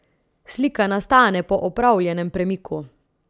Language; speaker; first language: Slovenian; native; Slovenian